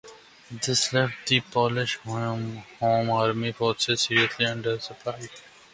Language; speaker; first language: English; non-native, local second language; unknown